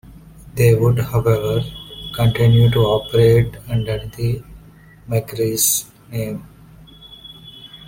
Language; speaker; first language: English; non-native, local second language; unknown